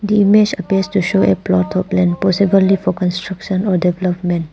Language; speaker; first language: English; non-native, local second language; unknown